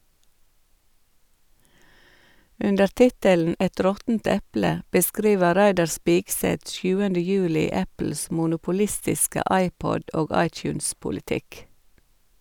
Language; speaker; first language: Norwegian; native; Norwegian